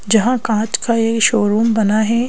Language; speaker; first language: Hindi; native; Hindi